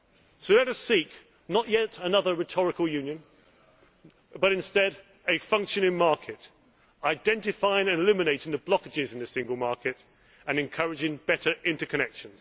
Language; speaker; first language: English; native; English